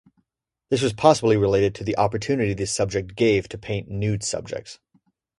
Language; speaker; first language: English; native; English